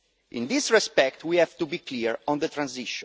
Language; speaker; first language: English; non-native, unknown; Italian